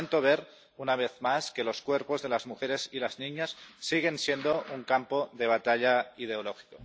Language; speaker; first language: Spanish; non-native, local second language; Catalan